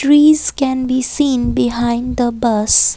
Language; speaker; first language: English; non-native, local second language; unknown